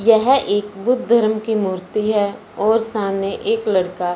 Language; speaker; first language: Hindi; non-native, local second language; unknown